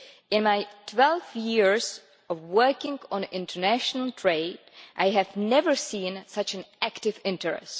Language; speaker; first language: English; non-native, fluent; Czech